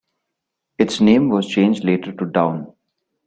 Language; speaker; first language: English; non-native, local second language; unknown